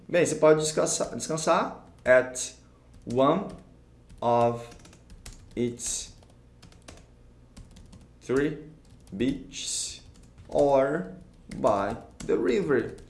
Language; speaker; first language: English; non-native, fluent; Portuguese